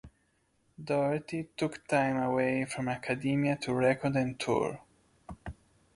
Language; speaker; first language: English; non-native, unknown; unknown